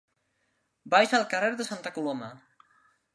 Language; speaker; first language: Catalan; non-native, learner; Spanish